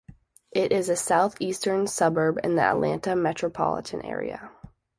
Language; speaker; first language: English; native; English